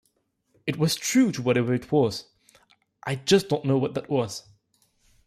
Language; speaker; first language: English; non-native, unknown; French